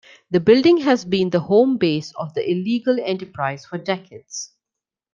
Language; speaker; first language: English; non-native, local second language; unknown